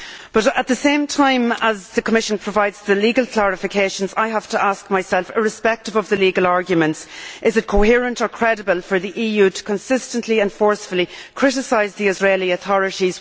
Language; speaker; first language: English; native; English